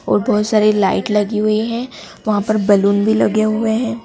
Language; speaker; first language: Hindi; native; Hindi